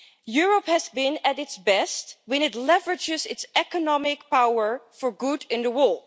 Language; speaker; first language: English; non-native, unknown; Dutch